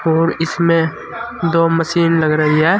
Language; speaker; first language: Hindi; native; Hindi